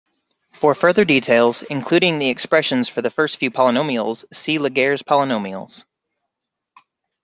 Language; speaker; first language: English; native; English